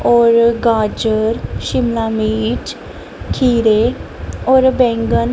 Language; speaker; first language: Hindi; non-native, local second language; Punjabi